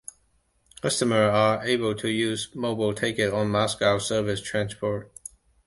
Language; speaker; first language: English; non-native, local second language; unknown